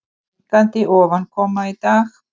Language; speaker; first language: Icelandic; native; Icelandic